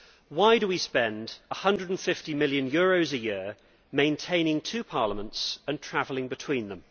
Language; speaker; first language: English; native; English